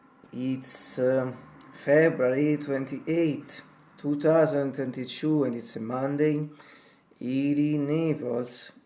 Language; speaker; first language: English; non-native, learner; Italian